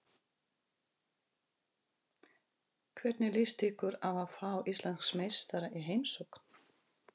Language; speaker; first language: Icelandic; non-native, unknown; Russian